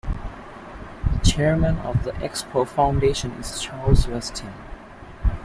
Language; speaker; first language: English; native; English